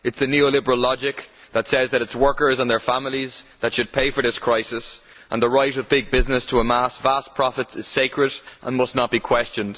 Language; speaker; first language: English; native; English